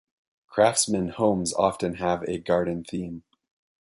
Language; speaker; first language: English; native; English